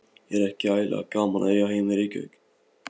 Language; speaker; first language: Icelandic; non-native, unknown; Polish